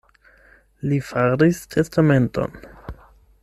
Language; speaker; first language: Esperanto; non-native, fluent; German